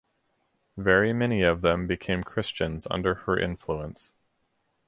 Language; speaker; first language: English; native; English